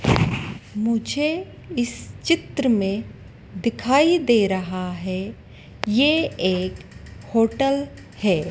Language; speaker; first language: Hindi; native; Hindi